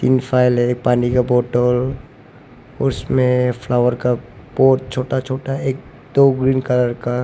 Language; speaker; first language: Hindi; non-native, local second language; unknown